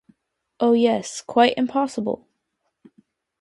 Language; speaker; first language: English; native; English